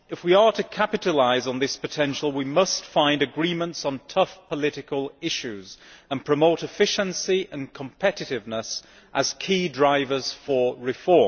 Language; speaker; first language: English; native; English